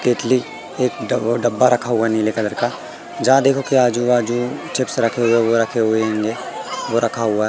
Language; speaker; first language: Hindi; native; Hindi